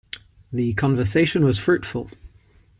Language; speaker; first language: English; non-native, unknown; Ligurian